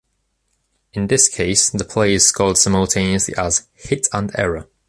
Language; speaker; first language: English; native; English